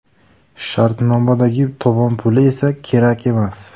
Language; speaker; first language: Uzbek; native; Uzbek